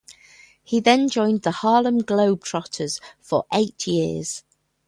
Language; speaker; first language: English; native; English